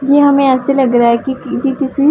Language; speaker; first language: Hindi; non-native, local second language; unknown